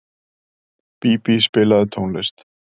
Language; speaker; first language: Icelandic; native; Icelandic